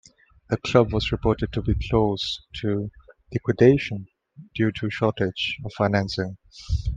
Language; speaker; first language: English; non-native, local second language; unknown